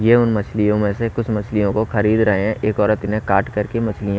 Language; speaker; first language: Hindi; native; Hindi